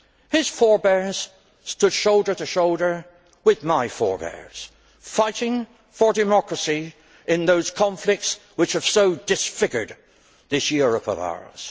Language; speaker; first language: English; native; English